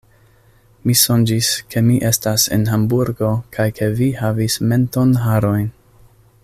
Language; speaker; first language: Esperanto; non-native, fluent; English